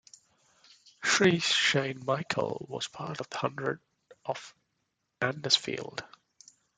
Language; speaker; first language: English; non-native, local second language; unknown